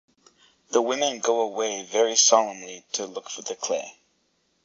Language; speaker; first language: English; native; English